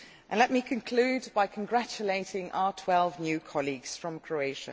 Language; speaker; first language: English; non-native, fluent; Dutch